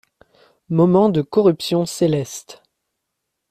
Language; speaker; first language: French; native; French